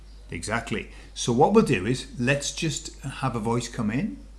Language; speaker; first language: English; native; English